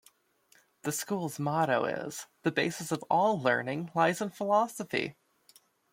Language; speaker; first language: English; native; English